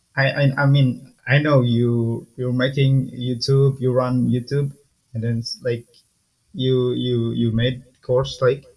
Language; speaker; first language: English; non-native, fluent; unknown